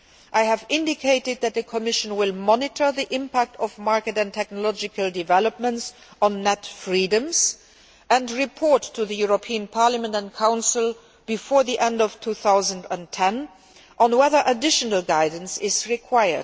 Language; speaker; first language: English; non-native, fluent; Luxembourgish